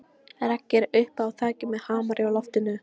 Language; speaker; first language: Icelandic; non-native, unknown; Polish